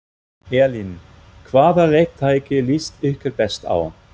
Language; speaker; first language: Icelandic; non-native, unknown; German